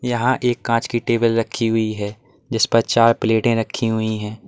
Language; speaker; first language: Hindi; native; Hindi